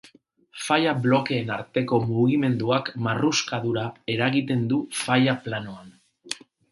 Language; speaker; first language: Basque; non-native, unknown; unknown